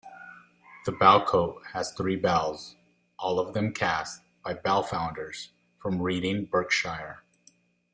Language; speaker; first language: English; non-native, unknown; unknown